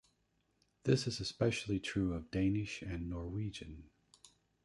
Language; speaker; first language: English; native; English